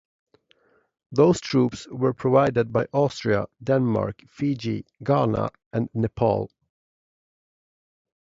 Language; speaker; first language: English; non-native, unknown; Swedish